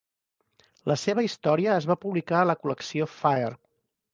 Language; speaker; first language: Catalan; native; Catalan